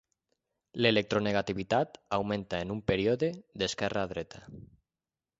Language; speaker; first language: Catalan; native; Catalan